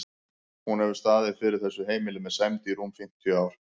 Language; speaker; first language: Icelandic; native; Icelandic